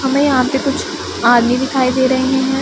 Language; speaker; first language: Hindi; non-native, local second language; Punjabi